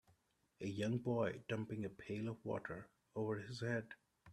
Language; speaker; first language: English; non-native, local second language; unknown